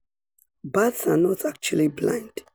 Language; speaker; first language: English; non-native, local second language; Yoruba